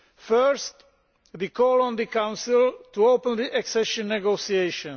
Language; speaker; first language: English; non-native, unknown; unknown